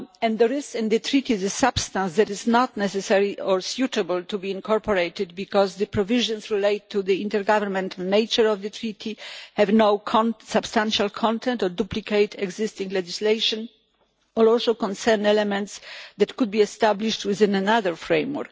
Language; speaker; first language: English; non-native, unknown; Polish